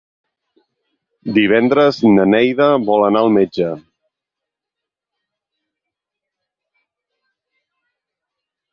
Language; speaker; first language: Catalan; native; Catalan